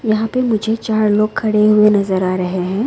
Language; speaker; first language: Hindi; non-native, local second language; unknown